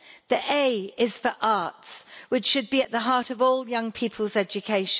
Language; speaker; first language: English; native; English